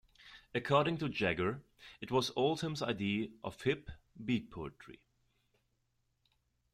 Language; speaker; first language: English; non-native, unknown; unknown